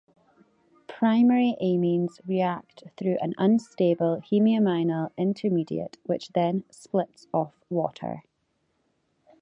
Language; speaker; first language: English; native; English